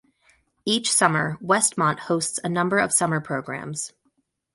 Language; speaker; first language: English; native; English